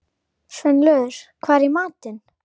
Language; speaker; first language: Icelandic; native; Icelandic